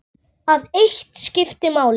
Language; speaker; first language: Icelandic; native; Icelandic